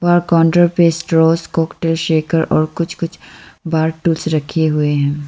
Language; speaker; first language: Hindi; non-native, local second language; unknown